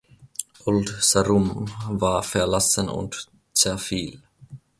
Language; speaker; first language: German; non-native, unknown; Finnish